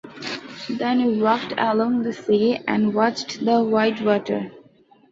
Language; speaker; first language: English; non-native, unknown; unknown